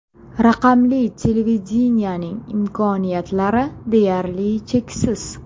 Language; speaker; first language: Uzbek; native; Uzbek